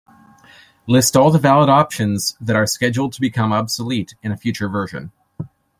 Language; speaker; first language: English; native; English